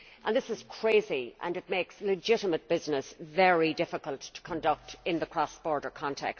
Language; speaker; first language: English; native; English